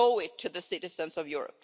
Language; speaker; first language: English; non-native, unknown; Swedish